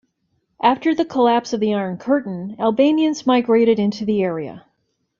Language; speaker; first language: English; native; English